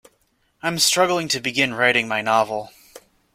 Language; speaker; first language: English; native; English